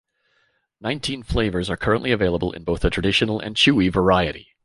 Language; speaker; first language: English; native; English